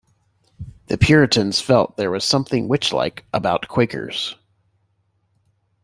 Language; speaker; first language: English; native; English